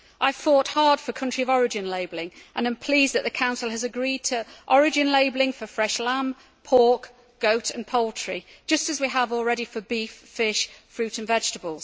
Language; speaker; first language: English; native; English